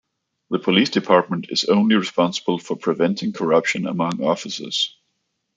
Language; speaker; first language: English; non-native, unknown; Danish